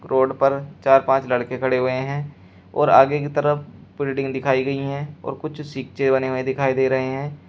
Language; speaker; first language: Hindi; native; Hindi